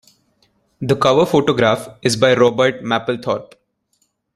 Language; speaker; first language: English; non-native, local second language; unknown